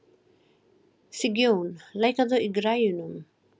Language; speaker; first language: Icelandic; non-native, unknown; Filipino